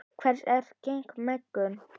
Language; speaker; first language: Icelandic; native; Icelandic